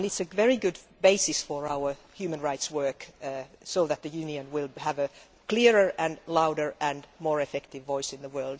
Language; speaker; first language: English; non-native, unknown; Finnish